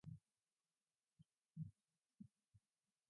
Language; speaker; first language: English; non-native, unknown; Mongolian